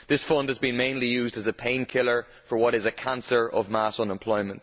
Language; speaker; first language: English; native; English